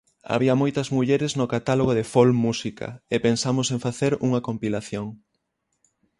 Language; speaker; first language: Galician; native; Galician